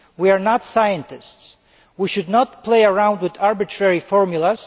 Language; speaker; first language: English; non-native, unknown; Polish